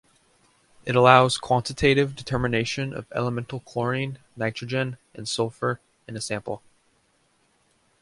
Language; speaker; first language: English; native; English